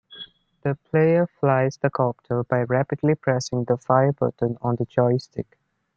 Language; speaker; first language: English; non-native, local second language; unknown